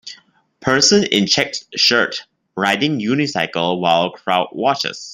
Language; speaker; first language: English; non-native, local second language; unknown